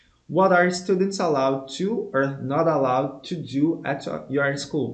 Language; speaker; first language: English; non-native, fluent; Portuguese